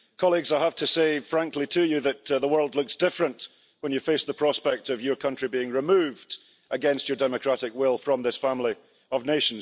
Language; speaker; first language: English; early bilingual, heritage; English